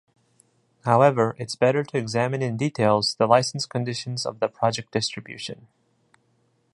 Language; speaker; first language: English; non-native, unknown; Japanese